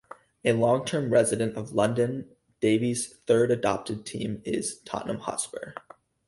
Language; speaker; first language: English; native; English